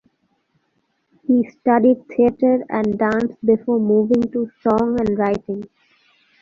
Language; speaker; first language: English; non-native, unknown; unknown